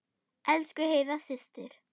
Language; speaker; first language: Icelandic; non-native, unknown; German